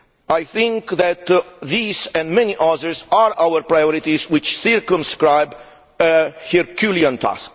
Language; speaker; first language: English; non-native, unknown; Romanian